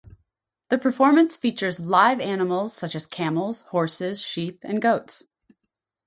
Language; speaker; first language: English; native; English